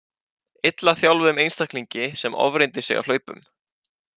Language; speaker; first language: Icelandic; native; Icelandic